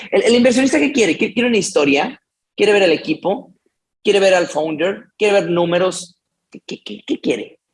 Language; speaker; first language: Spanish; native; Spanish